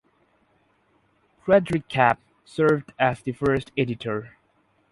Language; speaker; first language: English; non-native, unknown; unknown